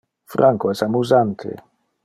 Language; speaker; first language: Interlingua; non-native, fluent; Dutch